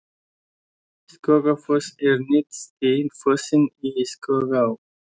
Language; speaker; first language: Icelandic; non-native, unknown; Persian